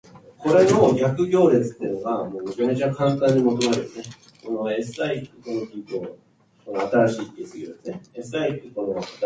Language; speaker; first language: English; non-native, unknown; Japanese